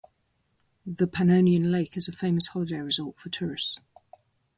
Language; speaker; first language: English; native; English